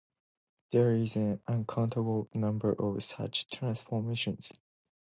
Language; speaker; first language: English; non-native, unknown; Japanese